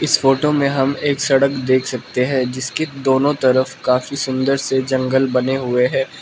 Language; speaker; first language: Hindi; non-native, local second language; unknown